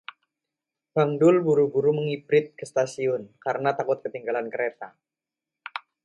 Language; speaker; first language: Indonesian; non-native, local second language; Javanese